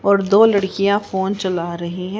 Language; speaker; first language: Hindi; native; Hindi